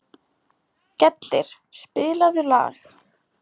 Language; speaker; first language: Icelandic; non-native, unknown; Polish